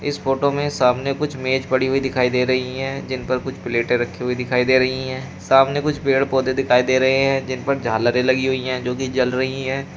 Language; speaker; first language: Hindi; native; Hindi